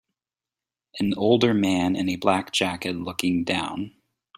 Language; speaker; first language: English; native; English